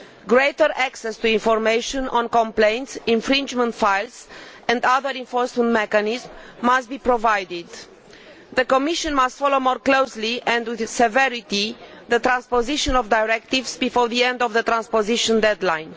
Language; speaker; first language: English; non-native, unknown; Romanian